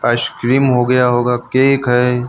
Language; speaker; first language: Hindi; native; Hindi